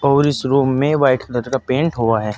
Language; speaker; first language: Hindi; native; Hindi